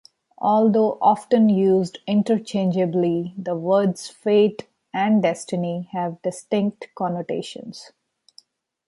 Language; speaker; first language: English; non-native, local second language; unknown